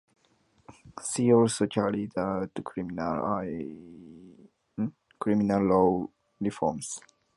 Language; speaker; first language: English; non-native, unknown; Japanese